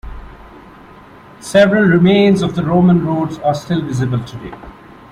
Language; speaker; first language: English; non-native, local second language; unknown